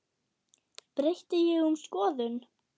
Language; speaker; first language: Icelandic; non-native, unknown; German